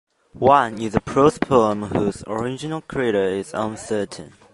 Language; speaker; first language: English; non-native, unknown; Chinese